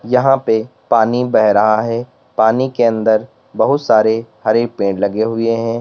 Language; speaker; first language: Hindi; native; Hindi